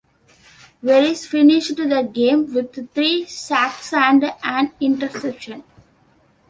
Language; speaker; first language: English; non-native, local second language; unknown